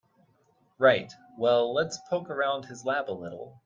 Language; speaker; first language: English; native; English